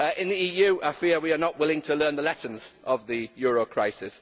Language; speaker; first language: English; native; English